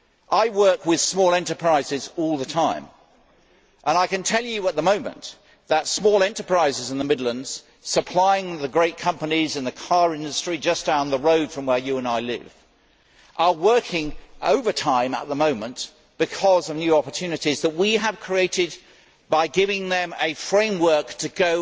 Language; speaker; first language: English; native; English